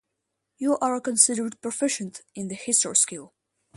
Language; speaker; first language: English; non-native, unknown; Russian